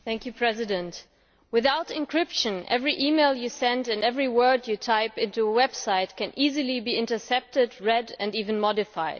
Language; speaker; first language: English; non-native, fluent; German